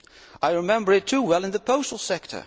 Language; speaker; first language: English; non-native, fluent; Dutch